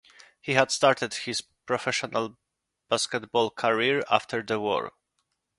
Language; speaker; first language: English; non-native, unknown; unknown